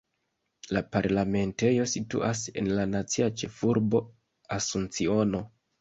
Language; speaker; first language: Esperanto; non-native, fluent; Kinyarwanda